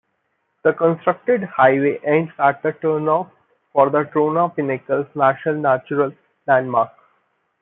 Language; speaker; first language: English; non-native, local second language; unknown